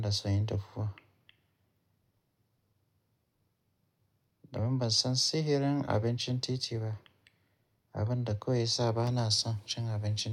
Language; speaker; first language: Hausa; native; Hausa